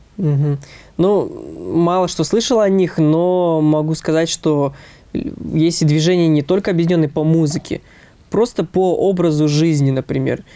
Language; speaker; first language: Russian; native; Russian